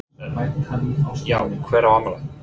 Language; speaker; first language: Icelandic; non-native, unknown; English